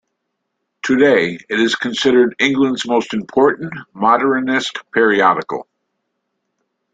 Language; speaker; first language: English; native; English